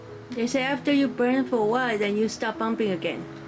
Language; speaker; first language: English; non-native, fluent; Chinese